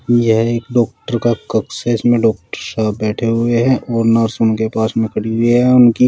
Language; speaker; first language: Hindi; native; Hindi